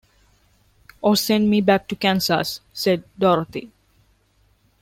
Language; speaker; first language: English; non-native, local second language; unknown